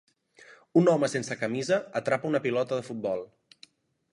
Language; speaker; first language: Catalan; native; Catalan